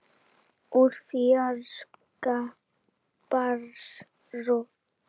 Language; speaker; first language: Icelandic; native; Icelandic